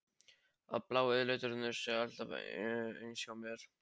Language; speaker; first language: Icelandic; non-native, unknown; Polish